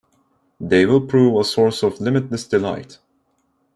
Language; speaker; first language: English; non-native, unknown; Turkish